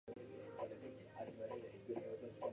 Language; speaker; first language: English; non-native, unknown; Japanese